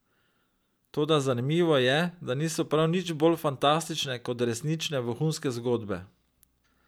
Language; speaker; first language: Slovenian; native; Slovenian